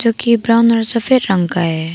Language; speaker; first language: Hindi; non-native, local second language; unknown